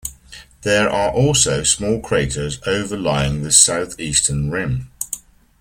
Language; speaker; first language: English; native; English